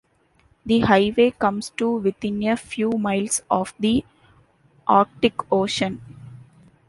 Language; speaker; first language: English; non-native, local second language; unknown